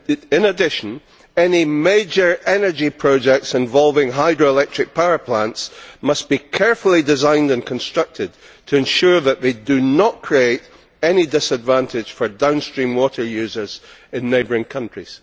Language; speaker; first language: English; native; English